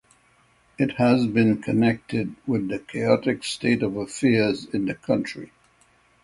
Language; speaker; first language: English; native; English